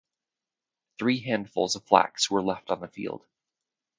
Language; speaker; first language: English; native; English